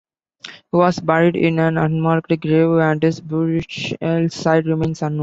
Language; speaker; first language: English; non-native, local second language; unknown